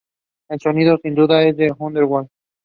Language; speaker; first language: English; non-native, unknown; Spanish